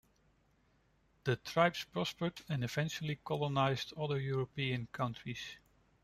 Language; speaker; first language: English; non-native, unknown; Dutch